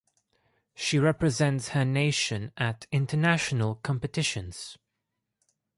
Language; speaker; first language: English; non-native, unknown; Greek